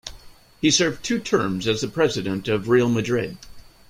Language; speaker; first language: English; native; English